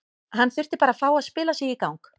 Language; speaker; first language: Icelandic; native; Icelandic